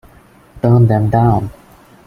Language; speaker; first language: English; non-native, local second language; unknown